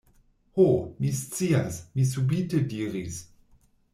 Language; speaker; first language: Esperanto; non-native, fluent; German